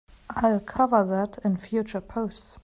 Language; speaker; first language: English; non-native, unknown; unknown